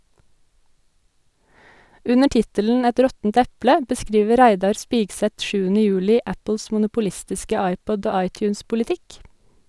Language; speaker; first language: Norwegian; native; Norwegian